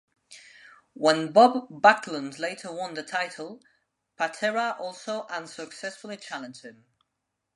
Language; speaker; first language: English; non-native, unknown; Spanish